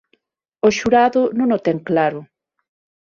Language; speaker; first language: Galician; non-native, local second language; Spanish